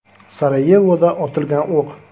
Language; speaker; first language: Uzbek; native; Uzbek